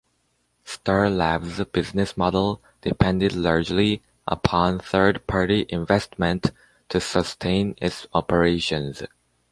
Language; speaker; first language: English; native; English